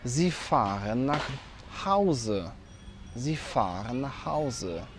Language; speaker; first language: German; non-native, fluent; Polish